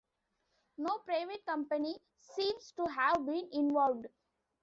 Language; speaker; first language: English; non-native, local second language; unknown